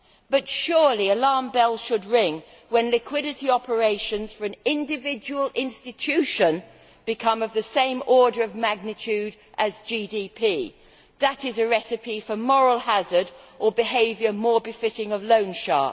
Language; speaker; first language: English; native; English